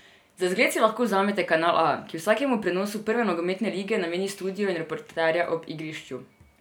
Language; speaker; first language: Slovenian; non-native, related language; Serbian